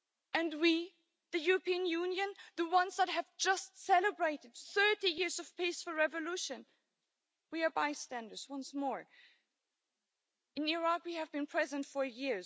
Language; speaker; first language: English; non-native, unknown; German